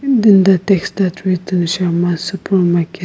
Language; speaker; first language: English; non-native, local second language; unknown